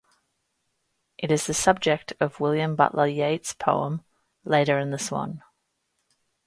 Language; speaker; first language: English; native; English